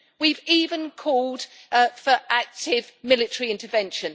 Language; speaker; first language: English; native; English